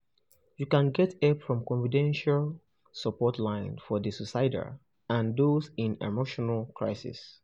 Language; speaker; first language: English; non-native, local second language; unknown